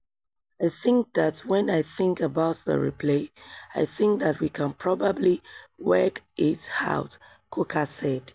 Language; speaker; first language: English; non-native, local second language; Yoruba